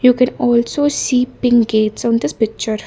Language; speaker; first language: English; non-native, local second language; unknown